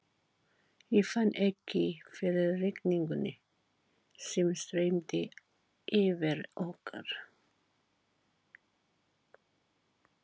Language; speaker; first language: Icelandic; non-native, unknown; Filipino